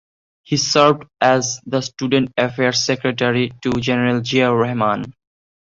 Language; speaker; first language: English; non-native, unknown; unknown